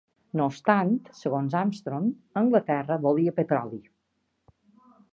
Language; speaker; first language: Catalan; native; Catalan